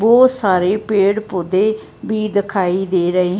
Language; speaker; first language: Hindi; non-native, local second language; Punjabi